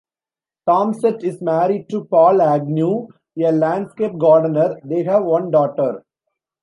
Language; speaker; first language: English; non-native, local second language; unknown